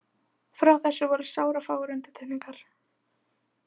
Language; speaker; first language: Icelandic; native; Icelandic